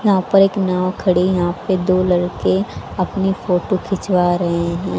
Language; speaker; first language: Hindi; native; Hindi